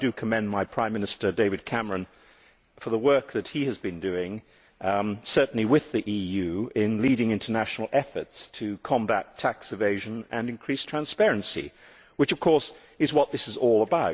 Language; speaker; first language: English; native; English